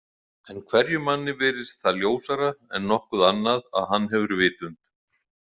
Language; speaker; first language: Icelandic; native; Icelandic